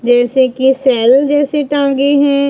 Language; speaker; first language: Hindi; non-native, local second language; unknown